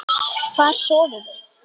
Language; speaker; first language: Icelandic; native; Icelandic